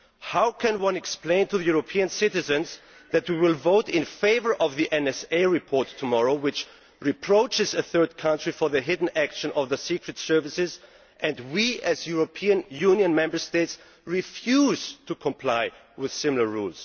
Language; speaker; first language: English; non-native, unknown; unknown